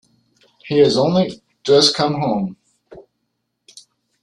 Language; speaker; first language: English; native; English